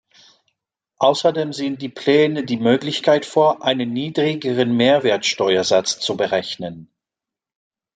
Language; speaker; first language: German; non-native, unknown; French